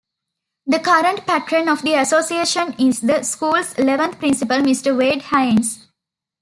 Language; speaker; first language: English; non-native, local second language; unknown